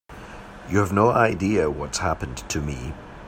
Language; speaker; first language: English; native; English